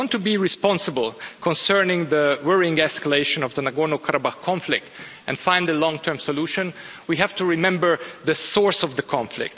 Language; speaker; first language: English; non-native, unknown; Hungarian